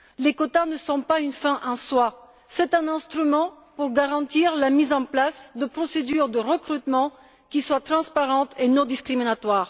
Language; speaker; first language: French; non-native, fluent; Bulgarian